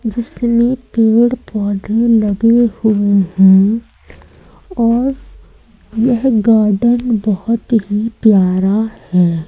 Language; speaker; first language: Hindi; native; Hindi